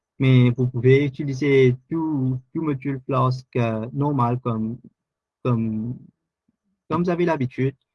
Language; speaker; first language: French; non-native, local second language; Morisyen